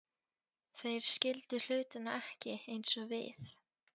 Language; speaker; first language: Icelandic; non-native, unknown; Polish